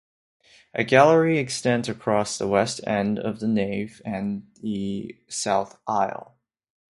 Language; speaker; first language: English; non-native, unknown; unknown